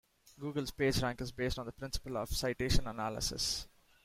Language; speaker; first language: English; non-native, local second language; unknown